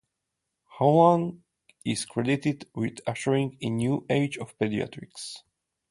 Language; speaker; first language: English; non-native, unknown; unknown